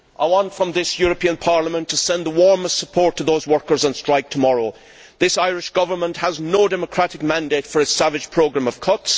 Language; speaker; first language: English; native; English